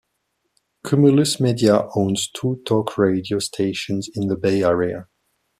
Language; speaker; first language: English; non-native, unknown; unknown